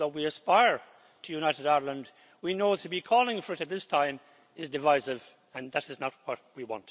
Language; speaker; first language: English; native; English